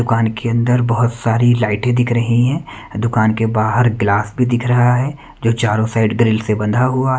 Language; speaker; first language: Hindi; native; Hindi